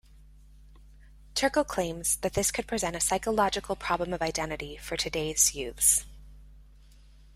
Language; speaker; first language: English; native; English